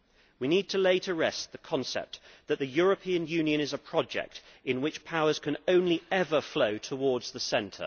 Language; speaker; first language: English; native; English